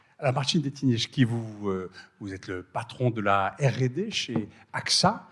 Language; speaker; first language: French; native; French